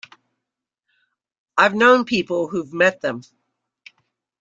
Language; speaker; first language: English; native; English